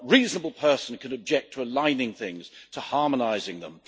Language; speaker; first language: English; native; English